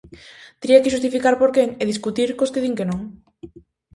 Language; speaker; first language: Galician; native; Galician